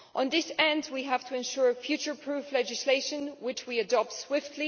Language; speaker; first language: English; non-native, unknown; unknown